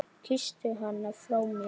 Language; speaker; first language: Icelandic; native; Icelandic